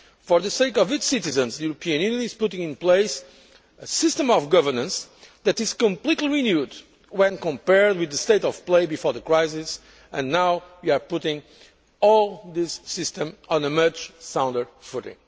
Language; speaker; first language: English; non-native, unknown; Portuguese